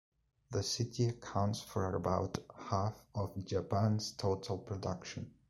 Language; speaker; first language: English; non-native, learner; Spanish